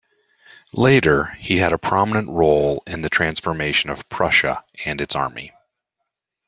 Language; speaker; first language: English; native; English